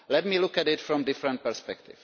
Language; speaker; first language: English; non-native, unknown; Czech